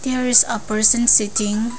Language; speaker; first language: English; non-native, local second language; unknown